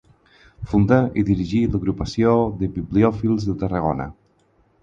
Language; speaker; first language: Catalan; non-native, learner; Spanish